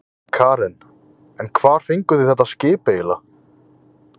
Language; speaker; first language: Icelandic; native; Icelandic